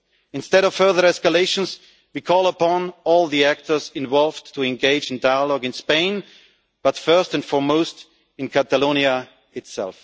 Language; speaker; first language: English; non-native, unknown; German